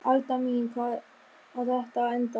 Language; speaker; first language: Icelandic; non-native, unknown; German